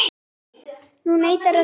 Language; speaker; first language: Icelandic; native; Icelandic